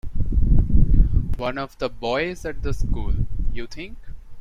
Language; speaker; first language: English; non-native, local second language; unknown